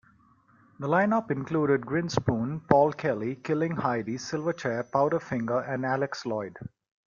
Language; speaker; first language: English; non-native, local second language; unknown